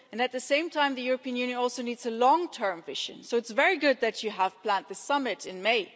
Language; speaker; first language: English; non-native, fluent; German